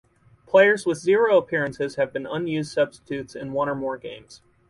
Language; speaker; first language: English; native; English